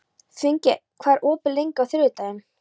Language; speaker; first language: Icelandic; non-native, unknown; Polish